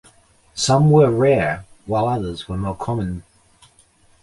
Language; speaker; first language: English; native; English